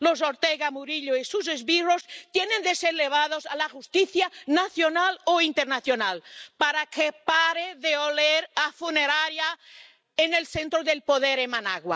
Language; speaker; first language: Spanish; non-native, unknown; Portuguese